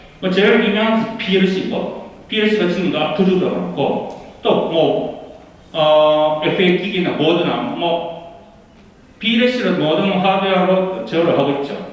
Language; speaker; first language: Korean; early bilingual, heritage; Korean